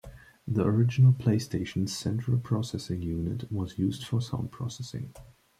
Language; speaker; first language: English; native; English